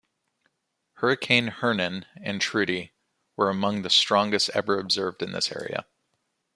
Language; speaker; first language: English; native; English